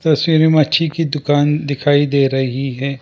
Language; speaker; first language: Hindi; non-native, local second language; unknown